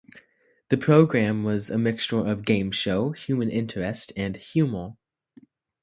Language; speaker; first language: English; native; English